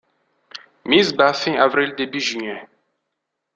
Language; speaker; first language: French; non-native, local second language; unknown